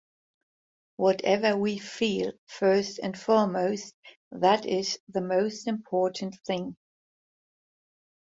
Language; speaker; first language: English; non-native, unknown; German